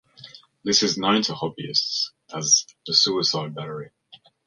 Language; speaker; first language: English; native; English